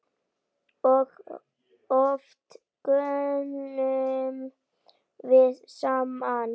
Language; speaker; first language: Icelandic; native; Icelandic